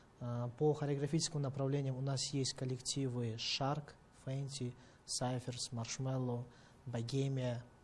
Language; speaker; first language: Russian; non-native, fluent; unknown